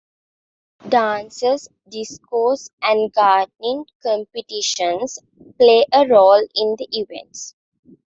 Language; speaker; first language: English; non-native, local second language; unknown